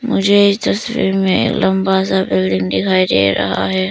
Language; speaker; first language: Hindi; early bilingual, other home language; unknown